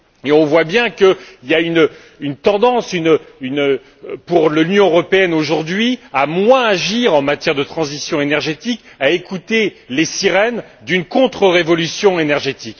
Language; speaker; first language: French; native; French